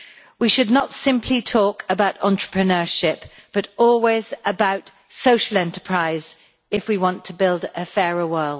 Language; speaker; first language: English; native; English